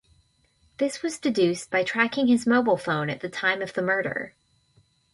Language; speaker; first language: English; native; English